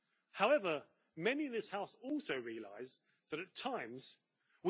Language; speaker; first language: English; native; English